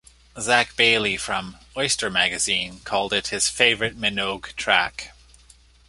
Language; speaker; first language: English; native; English